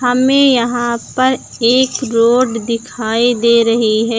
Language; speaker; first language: Hindi; native; Hindi